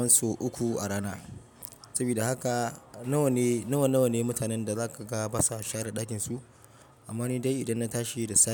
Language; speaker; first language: Hausa; non-native, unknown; Yoruba